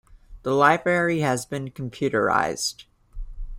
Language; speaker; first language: English; native; English